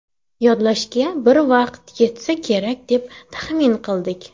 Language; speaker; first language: Uzbek; non-native, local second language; Kara-Kalpak